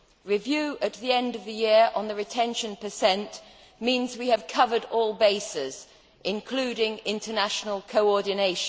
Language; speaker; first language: English; native; English